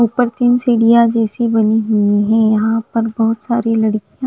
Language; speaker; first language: Hindi; non-native, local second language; Punjabi